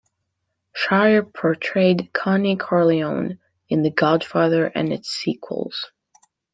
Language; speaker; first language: English; non-native, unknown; Latvian